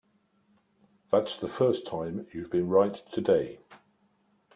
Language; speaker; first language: English; native; English